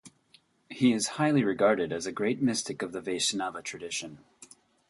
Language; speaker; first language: English; native; English